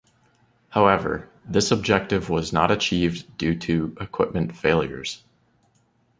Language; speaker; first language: English; native; English